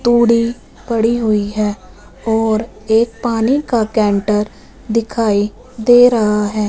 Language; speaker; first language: Hindi; non-native, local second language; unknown